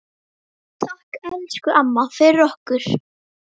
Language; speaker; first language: Icelandic; native; Icelandic